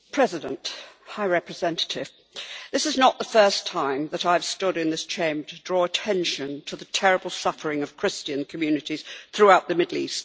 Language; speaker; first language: English; native; English